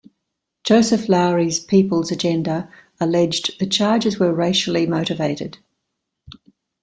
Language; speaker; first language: English; native; English